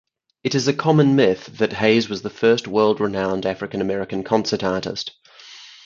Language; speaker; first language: English; native; English